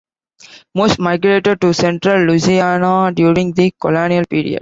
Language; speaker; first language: English; non-native, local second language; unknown